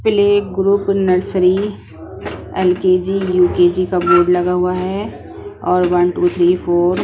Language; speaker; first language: Hindi; non-native, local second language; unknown